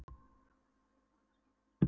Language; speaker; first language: Icelandic; non-native, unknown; Polish